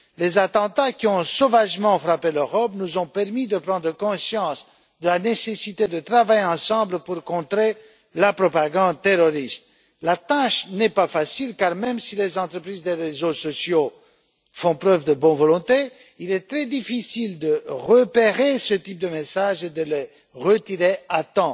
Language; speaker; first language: French; non-native, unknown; Romanian